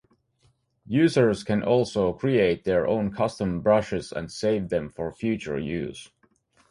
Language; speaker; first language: English; native; English